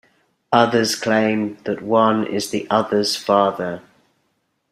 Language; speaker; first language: English; native; English